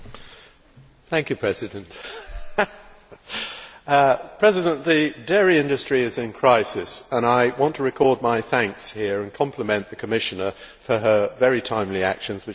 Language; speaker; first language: English; native; English